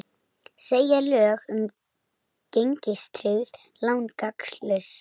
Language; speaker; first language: Icelandic; native; Icelandic